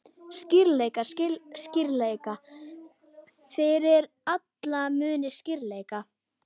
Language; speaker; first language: Icelandic; non-native, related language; Swedish